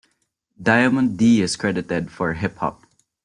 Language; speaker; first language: English; non-native, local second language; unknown